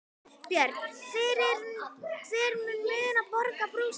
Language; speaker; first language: Icelandic; native; Icelandic